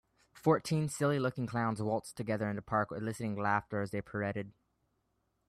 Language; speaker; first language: English; native; English